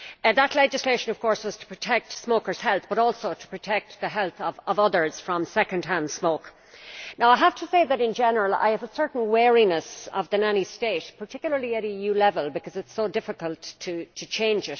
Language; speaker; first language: English; native; English